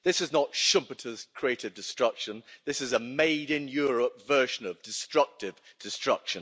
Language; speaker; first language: English; native; English